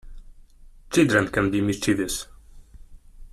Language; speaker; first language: English; non-native, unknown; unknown